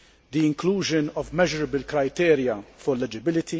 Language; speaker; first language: English; non-native, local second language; Maltese